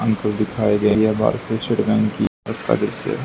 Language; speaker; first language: Hindi; native; Hindi